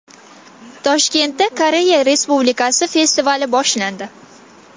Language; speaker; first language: Uzbek; non-native, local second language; Kazakh